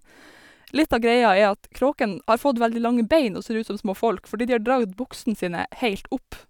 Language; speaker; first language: Norwegian; native; Norwegian